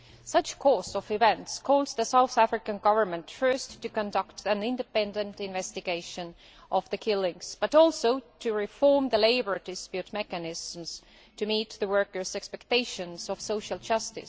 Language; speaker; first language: English; non-native, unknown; Estonian